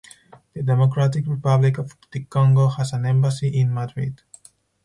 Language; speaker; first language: English; non-native, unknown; Spanish